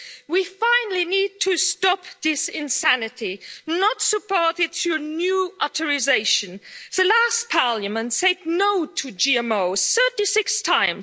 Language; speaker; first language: English; non-native, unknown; Luxembourgish